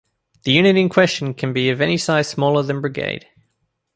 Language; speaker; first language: English; native; English